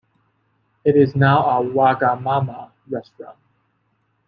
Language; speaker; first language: English; non-native, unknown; Chinese